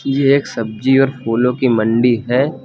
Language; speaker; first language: Hindi; native; Hindi